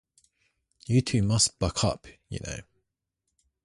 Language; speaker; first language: English; native; English